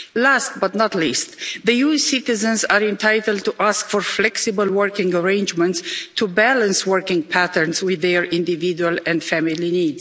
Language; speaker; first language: English; non-native, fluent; Romanian